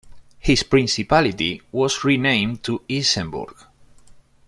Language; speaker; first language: English; non-native, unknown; Spanish